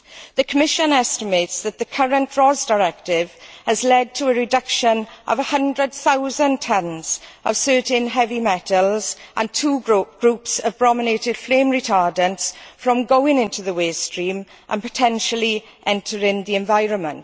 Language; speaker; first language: English; native; English